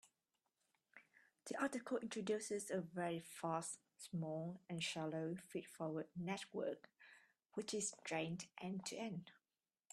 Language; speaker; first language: English; native; English